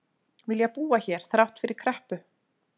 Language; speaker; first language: Icelandic; native; Icelandic